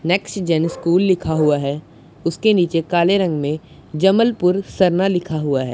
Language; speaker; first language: Hindi; non-native, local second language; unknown